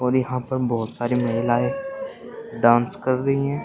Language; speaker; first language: Hindi; native; Hindi